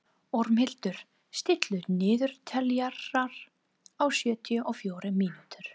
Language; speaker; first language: Icelandic; non-native, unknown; English